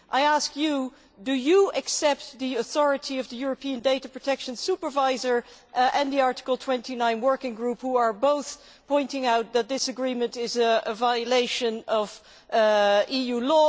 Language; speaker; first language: English; non-native, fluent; Dutch